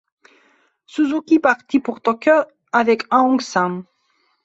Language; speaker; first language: French; non-native, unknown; Belarusian